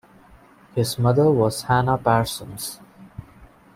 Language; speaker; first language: English; non-native, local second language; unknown